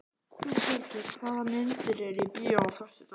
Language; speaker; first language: Icelandic; native; Icelandic